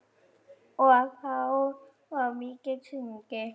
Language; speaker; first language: Icelandic; non-native, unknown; German